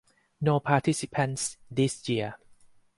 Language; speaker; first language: English; non-native, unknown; Thai